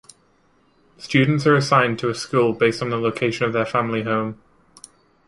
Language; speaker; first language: English; native; English